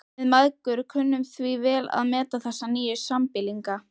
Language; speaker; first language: Icelandic; native; Icelandic